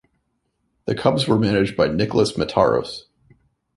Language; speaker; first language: English; native; English